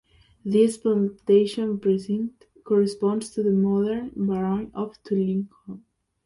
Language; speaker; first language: English; non-native, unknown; Spanish